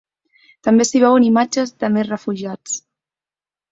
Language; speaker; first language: Catalan; native; Catalan